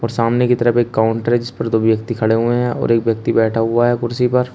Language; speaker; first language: Hindi; native; Hindi